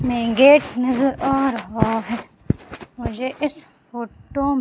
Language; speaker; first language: Hindi; native; Hindi